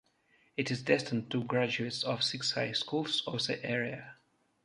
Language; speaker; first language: English; non-native, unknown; Russian